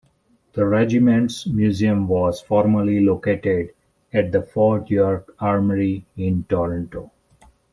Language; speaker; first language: English; non-native, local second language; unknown